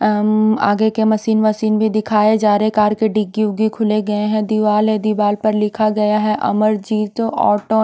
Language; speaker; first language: Hindi; non-native, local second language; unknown